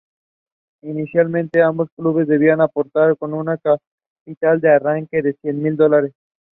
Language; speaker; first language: English; non-native, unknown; Spanish